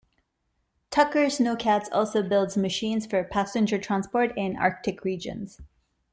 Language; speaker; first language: English; non-native, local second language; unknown